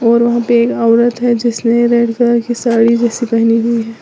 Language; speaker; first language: Hindi; native; Hindi